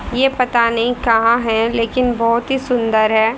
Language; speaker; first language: Hindi; native; Hindi